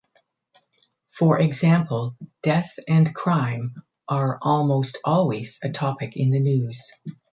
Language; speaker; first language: English; native; English